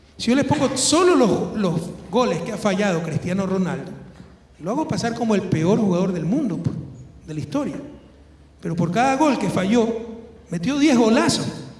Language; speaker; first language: Spanish; native; Spanish